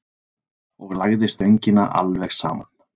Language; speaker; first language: Icelandic; native; Icelandic